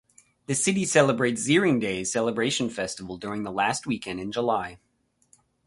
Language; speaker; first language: English; native; English